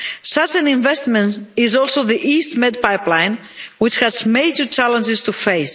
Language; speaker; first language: English; non-native, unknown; Greek